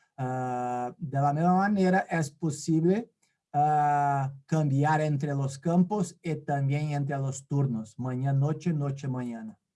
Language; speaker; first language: Spanish; non-native, related language; Portuguese